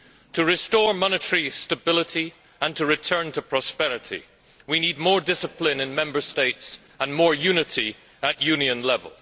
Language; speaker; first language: English; native; English